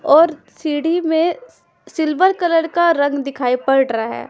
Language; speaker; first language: Hindi; non-native, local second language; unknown